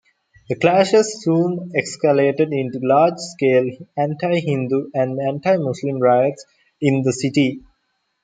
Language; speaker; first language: English; non-native, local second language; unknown